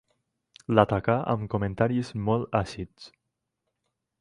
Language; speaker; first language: Catalan; native; Catalan